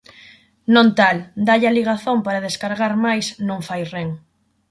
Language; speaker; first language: Galician; native; Galician